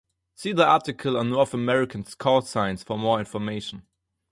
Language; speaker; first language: English; non-native, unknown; German